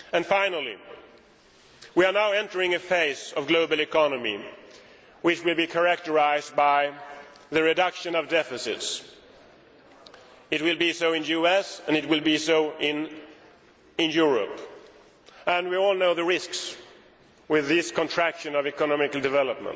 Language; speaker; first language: English; non-native, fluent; Swedish